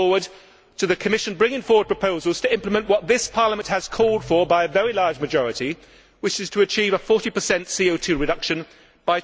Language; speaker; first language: English; native; English